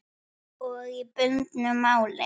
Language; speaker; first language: Icelandic; native; Icelandic